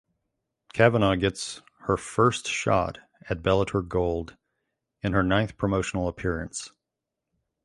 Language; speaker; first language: English; native; English